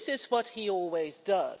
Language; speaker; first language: English; non-native, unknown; Dutch